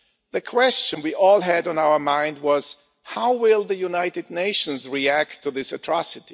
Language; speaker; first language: English; non-native, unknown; German